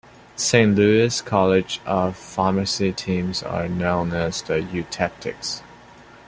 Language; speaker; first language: English; non-native, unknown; Chinese